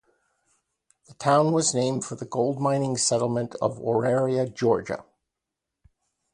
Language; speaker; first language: English; native; English